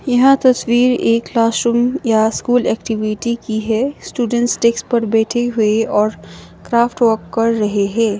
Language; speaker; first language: Hindi; non-native, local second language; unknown